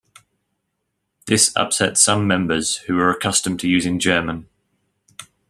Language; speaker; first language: English; native; English